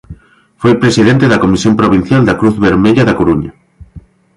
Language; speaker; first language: Galician; native; Galician